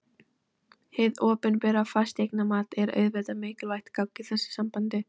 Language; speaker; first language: Icelandic; non-native, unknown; Polish